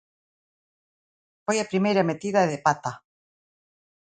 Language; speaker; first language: Galician; native; Galician